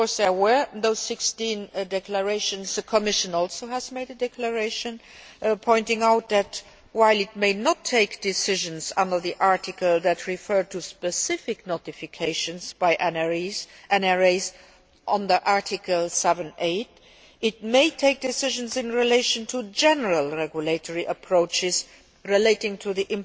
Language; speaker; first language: English; non-native, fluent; Luxembourgish